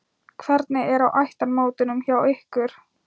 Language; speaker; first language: Icelandic; non-native, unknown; Thai